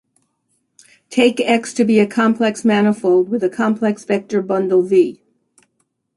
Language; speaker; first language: English; native; English